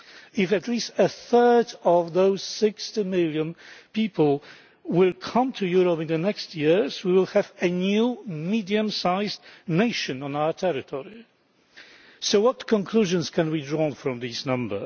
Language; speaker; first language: English; non-native, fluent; Polish